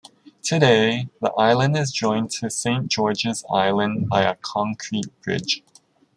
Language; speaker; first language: English; native; English